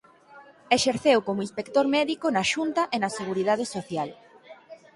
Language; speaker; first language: Galician; native; Galician